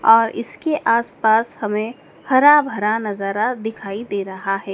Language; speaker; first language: Hindi; native; Hindi